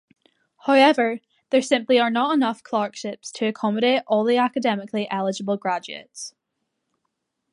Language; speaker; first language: English; native; English